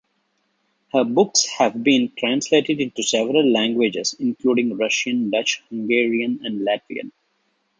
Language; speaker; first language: English; non-native, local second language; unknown